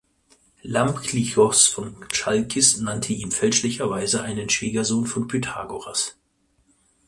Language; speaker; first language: German; native; German